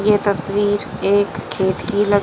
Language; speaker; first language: Hindi; native; Hindi